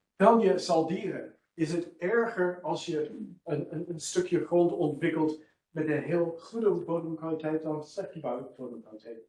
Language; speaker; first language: Dutch; non-native, fluent; English